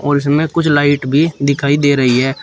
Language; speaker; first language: Hindi; native; Hindi